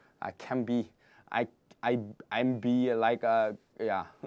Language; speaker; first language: English; non-native, learner; Korean